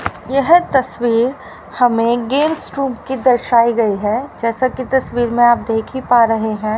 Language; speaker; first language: Hindi; native; Hindi